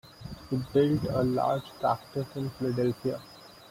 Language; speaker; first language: English; non-native, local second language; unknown